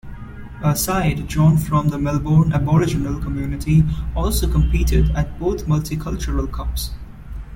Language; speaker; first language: English; non-native, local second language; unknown